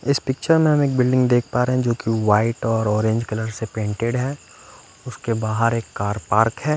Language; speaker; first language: Hindi; non-native, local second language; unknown